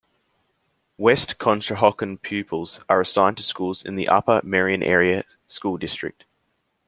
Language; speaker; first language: English; native; English